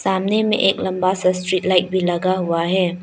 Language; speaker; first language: Hindi; non-native, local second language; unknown